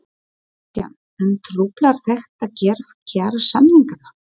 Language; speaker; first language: Icelandic; non-native, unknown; Polish